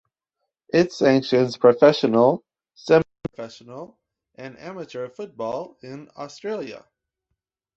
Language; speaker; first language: English; native; English